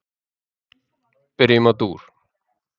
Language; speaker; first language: Icelandic; native; Icelandic